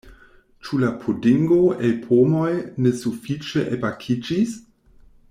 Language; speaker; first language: Esperanto; non-native, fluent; German